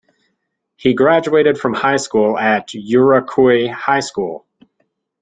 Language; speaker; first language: English; native; English